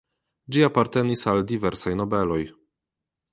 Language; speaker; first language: Esperanto; non-native, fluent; Polish